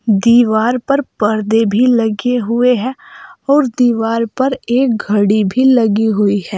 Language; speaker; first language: Hindi; native; Hindi